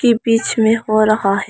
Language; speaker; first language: Hindi; non-native, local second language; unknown